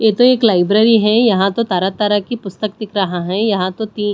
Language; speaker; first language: Hindi; non-native, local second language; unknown